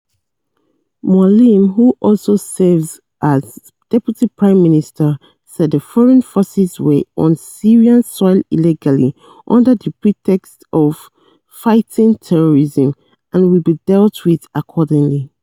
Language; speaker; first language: English; non-native, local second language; Yoruba